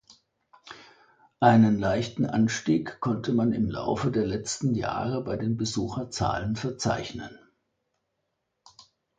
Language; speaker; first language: German; native; German